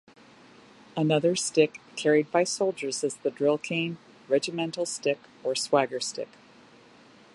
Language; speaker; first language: English; native; English